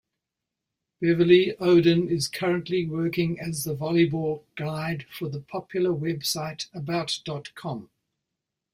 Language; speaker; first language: English; native; English